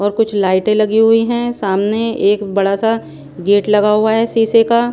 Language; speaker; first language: Hindi; non-native, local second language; Punjabi